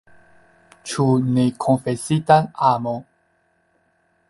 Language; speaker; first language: Esperanto; non-native, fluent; Chinese